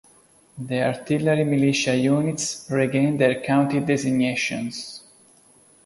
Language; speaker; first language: English; non-native, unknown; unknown